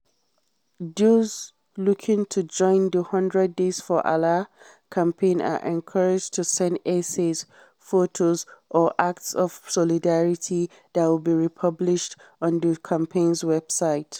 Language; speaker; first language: English; non-native, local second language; Hausa